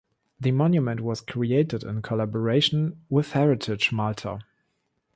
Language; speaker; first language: English; non-native, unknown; German